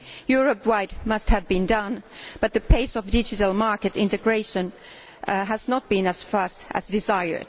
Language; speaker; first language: English; non-native, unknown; Finnish